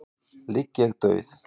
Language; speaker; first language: Icelandic; native; Icelandic